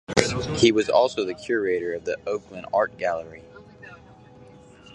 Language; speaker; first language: English; native; English